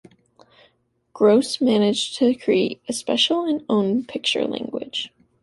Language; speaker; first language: English; native; English